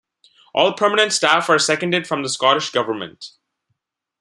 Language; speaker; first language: English; non-native, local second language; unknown